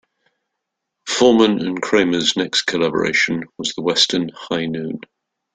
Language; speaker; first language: English; native; English